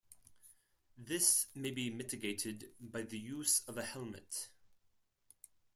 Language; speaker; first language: English; non-native, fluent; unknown